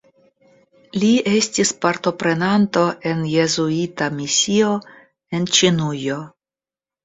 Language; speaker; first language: Esperanto; non-native, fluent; Russian